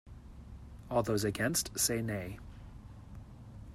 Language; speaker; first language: English; native; English